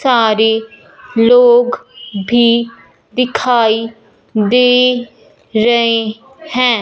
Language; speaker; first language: Hindi; non-native, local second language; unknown